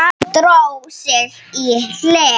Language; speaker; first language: Icelandic; non-native, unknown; Slovenian